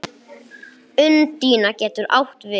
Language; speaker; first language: Icelandic; non-native, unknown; English